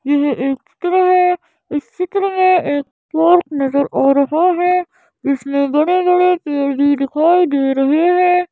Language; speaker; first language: Hindi; native; Hindi